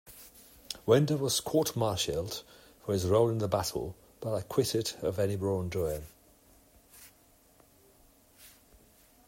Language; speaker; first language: English; non-native, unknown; Catalan